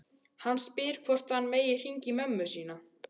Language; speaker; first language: Icelandic; native; Icelandic